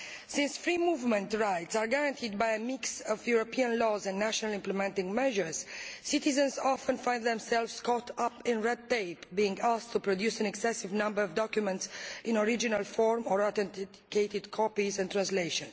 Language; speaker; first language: English; non-native, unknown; Romanian